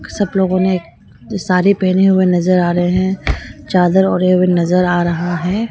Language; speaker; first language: Hindi; non-native, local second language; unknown